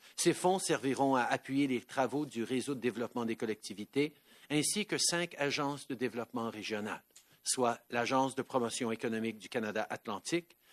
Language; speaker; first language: French; early bilingual, heritage; French